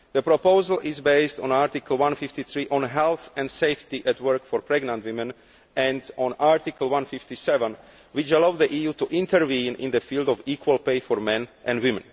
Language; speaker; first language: English; non-native, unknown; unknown